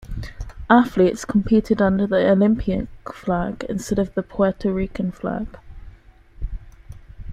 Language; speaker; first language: English; native; English